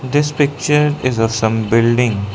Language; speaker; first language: English; non-native, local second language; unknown